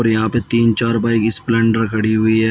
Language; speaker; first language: Hindi; native; Hindi